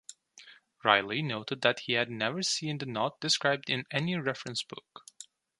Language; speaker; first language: English; non-native, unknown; Turkish